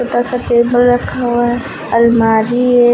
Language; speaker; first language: Hindi; native; Hindi